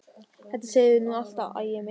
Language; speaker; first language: Icelandic; non-native, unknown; German